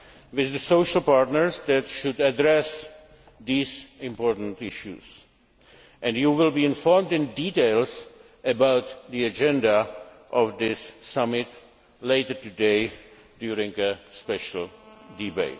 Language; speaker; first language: English; non-native, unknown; Czech